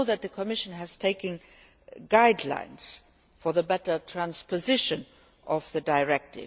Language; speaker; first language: English; non-native, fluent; Luxembourgish